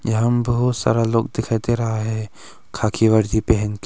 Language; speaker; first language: Hindi; non-native, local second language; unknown